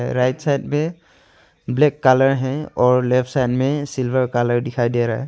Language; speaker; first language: Hindi; non-native, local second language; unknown